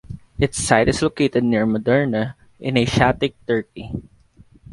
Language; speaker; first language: English; non-native, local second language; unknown